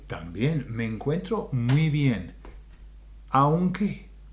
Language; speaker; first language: Spanish; non-native, fluent; English